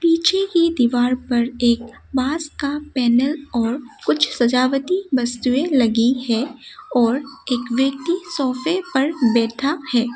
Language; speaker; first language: Hindi; non-native, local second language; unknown